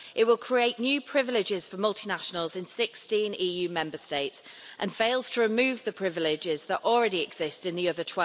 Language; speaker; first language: English; native; English